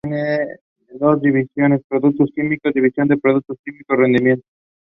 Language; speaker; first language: English; non-native, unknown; Spanish